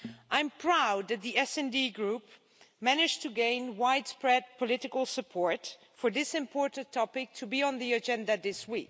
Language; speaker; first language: English; non-native, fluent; Dutch